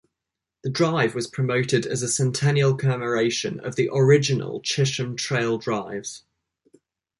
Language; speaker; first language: English; native; English